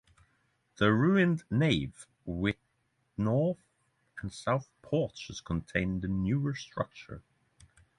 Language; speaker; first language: English; non-native, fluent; Norwegian